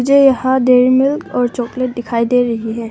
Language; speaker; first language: Hindi; non-native, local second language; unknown